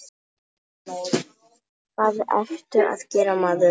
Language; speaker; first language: Icelandic; non-native, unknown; Polish